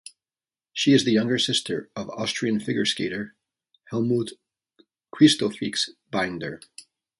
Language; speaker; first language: English; native; English